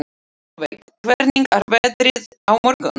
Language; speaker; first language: Icelandic; non-native, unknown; Slovak